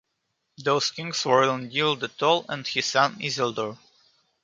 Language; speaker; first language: English; non-native, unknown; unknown